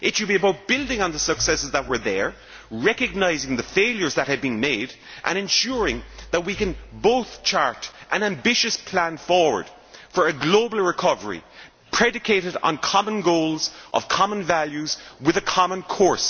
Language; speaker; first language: English; native; English